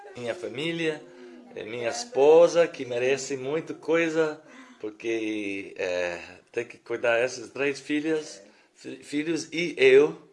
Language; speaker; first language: Portuguese; non-native, fluent; English